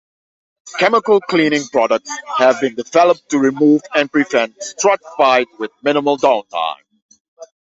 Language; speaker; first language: English; non-native, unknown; Dutch